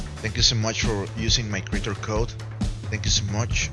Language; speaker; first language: English; non-native, learner; Spanish